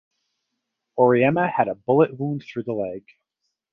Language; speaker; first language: English; native; English